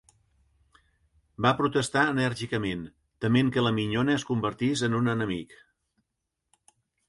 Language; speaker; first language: Catalan; native; Catalan